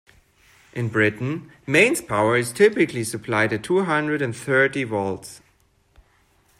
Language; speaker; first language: English; non-native, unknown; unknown